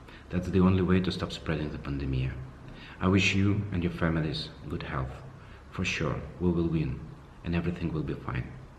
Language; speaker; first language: English; non-native, fluent; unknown